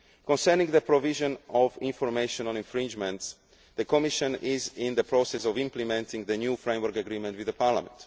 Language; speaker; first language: English; non-native, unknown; Spanish